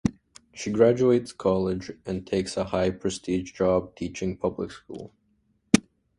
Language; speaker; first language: English; native; English